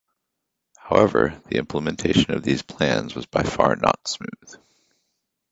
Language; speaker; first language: English; native; English